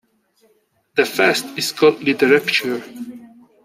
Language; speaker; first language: English; non-native, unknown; Spanish